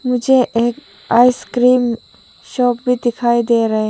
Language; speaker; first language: Hindi; non-native, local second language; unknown